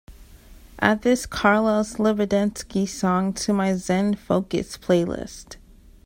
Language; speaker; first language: English; native; English